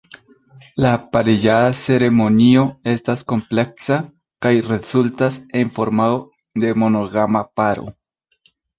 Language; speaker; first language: Esperanto; non-native, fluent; Spanish